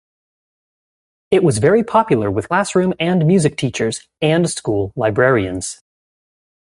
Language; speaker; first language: English; native; English